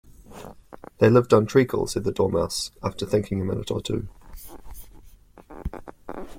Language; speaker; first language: English; native; English